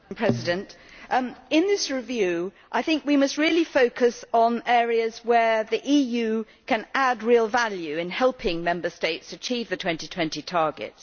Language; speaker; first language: English; native; English